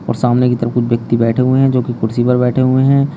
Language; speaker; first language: Hindi; native; Hindi